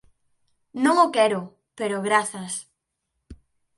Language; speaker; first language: Galician; native; Galician